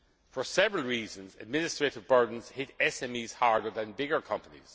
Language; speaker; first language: English; non-native, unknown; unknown